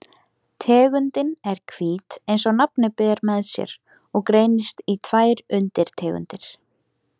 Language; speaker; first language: Icelandic; native; Icelandic